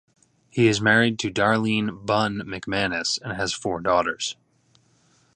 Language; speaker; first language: English; native; English